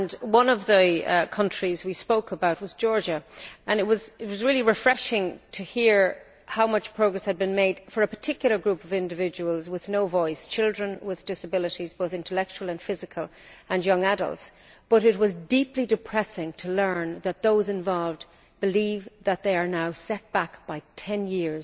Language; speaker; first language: English; native; English